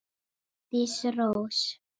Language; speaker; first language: Icelandic; native; Icelandic